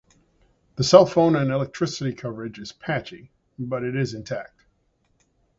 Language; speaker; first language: English; native; English